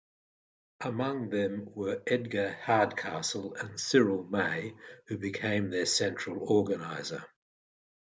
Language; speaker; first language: English; native; English